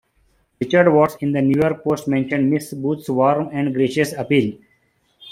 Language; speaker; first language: English; non-native, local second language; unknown